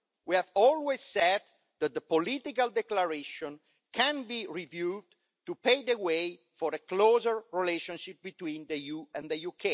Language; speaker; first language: English; non-native, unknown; Italian